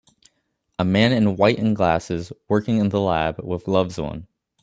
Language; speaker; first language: English; native; English